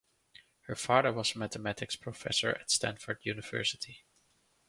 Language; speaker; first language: English; non-native, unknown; Dutch